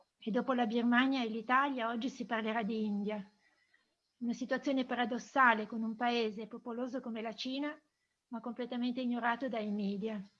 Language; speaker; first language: Italian; native; Italian